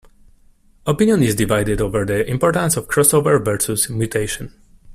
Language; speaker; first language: English; non-native, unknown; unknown